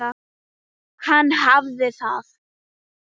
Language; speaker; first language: Icelandic; native; Icelandic